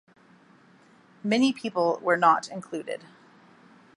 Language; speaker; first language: English; native; English